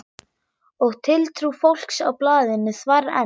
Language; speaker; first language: Icelandic; non-native, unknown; German